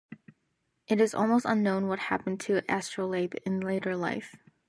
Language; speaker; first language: English; native; English